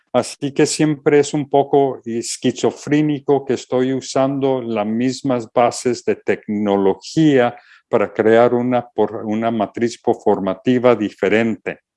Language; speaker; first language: Spanish; early bilingual, heritage; English